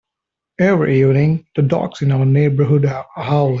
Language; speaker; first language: English; non-native, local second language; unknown